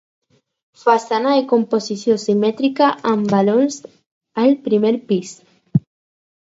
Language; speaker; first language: Catalan; non-native, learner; Spanish